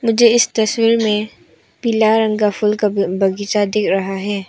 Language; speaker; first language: Hindi; non-native, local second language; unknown